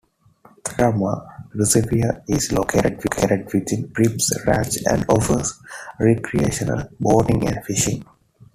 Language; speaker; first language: English; non-native, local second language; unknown